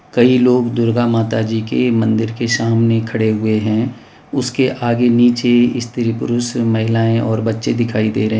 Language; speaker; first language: Hindi; non-native, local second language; Gujarati